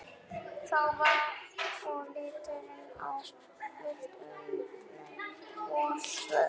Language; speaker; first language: Icelandic; non-native, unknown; German